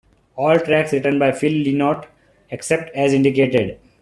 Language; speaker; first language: English; non-native, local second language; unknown